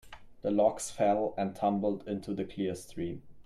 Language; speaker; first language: English; non-native, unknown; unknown